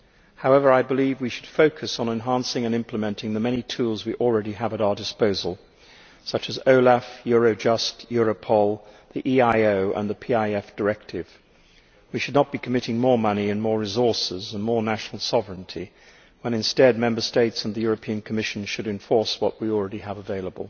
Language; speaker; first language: English; native; English